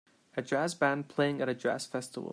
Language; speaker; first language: English; non-native, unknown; Turkish